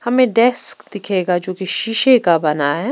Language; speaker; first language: Hindi; non-native, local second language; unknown